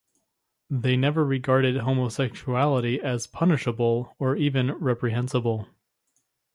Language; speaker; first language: English; native; English